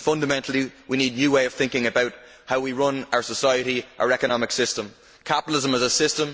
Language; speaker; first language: English; native; English